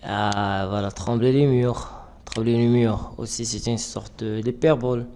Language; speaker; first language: French; non-native, local second language; Arabic